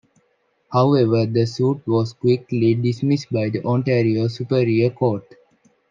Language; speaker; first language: English; non-native, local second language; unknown